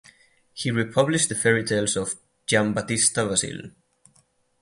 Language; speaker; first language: English; non-native, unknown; Catalan